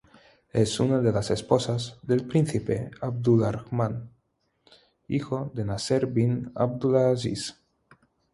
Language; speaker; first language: Spanish; native; Spanish